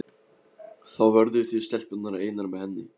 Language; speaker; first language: Icelandic; non-native, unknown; Polish